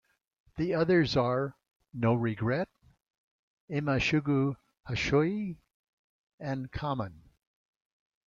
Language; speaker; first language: English; native; English